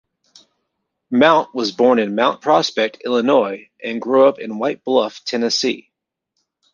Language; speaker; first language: English; native; English